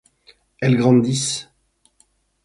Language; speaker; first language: French; native; French